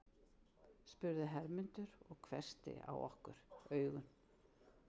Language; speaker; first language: Icelandic; native; Icelandic